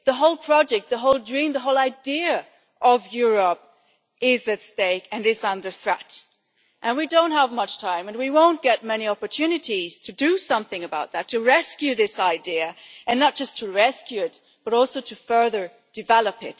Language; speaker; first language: English; non-native, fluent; German